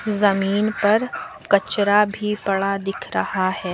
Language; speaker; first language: Hindi; native; Hindi